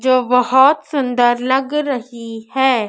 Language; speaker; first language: Hindi; native; Hindi